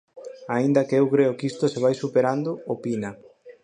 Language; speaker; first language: Galician; native; Galician